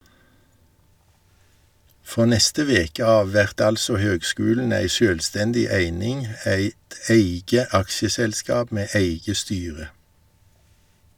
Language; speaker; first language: Norwegian; native; Norwegian